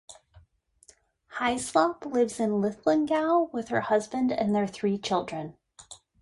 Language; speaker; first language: English; native; English